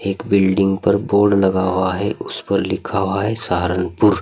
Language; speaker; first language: Hindi; native; Hindi